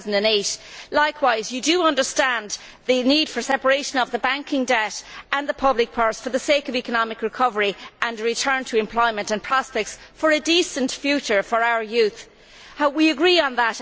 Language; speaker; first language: English; native; English